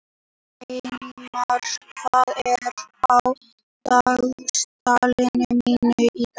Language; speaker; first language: Icelandic; native; Icelandic